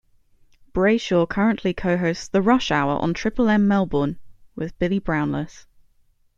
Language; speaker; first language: English; native; English